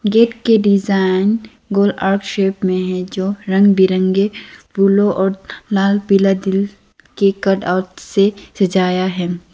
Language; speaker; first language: Hindi; non-native, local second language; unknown